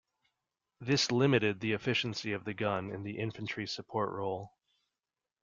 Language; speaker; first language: English; native; English